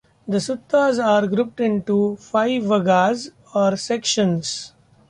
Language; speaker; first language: English; non-native, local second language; Marathi